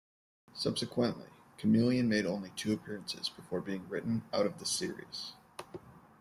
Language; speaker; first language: English; native; English